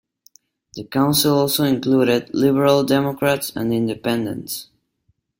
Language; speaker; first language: English; non-native, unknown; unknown